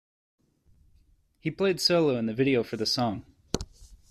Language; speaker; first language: English; native; English